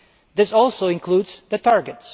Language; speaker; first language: English; non-native, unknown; Polish